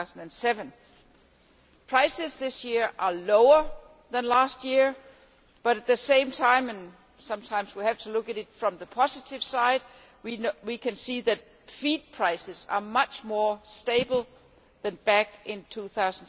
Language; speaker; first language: English; non-native, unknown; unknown